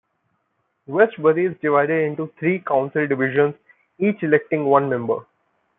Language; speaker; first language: English; non-native, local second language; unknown